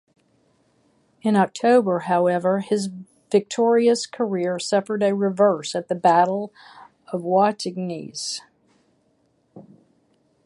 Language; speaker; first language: English; native; English